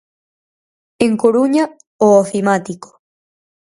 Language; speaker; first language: Galician; native; Galician